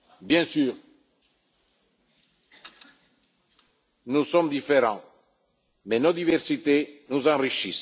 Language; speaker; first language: French; non-native, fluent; Italian